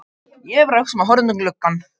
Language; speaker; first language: Icelandic; non-native, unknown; Macedonian